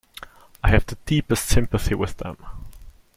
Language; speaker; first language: English; non-native, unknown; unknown